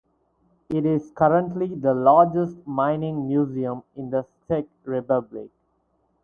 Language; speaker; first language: English; non-native, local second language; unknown